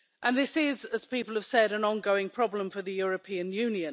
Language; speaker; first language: English; native; English